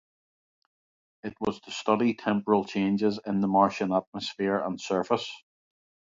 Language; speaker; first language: English; native; English